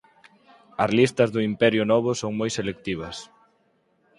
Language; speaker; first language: Galician; native; Galician